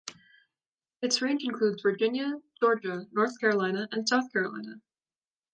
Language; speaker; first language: English; native; English